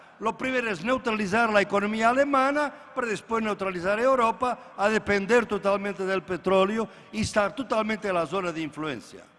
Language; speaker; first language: Spanish; non-native, related language; Portuguese